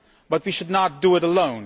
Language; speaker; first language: English; non-native, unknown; Polish